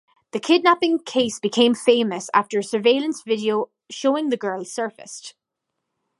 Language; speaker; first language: English; native; English